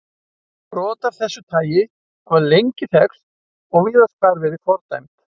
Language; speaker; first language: Icelandic; native; Icelandic